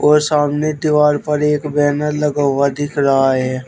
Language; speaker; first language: Hindi; native; Hindi